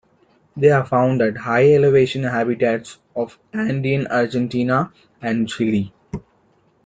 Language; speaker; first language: English; non-native, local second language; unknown